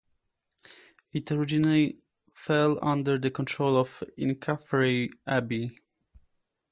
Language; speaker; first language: English; non-native, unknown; Polish